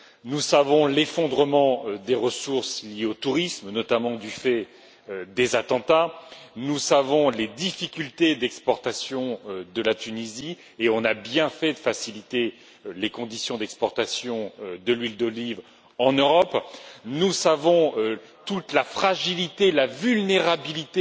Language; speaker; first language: French; native; French